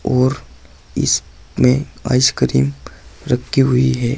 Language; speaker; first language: Hindi; native; Hindi